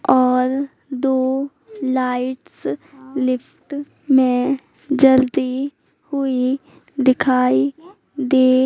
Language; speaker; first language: Hindi; native; Hindi